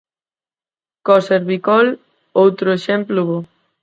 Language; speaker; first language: Galician; native; Galician